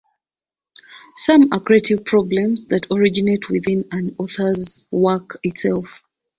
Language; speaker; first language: English; non-native, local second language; Ganda